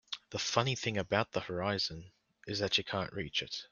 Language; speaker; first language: English; native; English